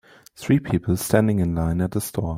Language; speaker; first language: English; non-native, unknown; German